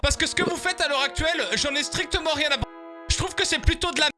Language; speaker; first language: French; native; French